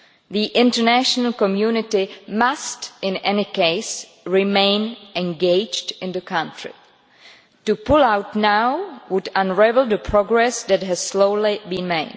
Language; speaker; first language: English; non-native, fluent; Czech